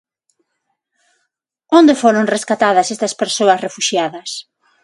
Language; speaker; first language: Galician; non-native, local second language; Spanish